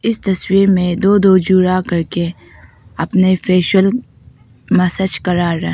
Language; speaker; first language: Hindi; non-native, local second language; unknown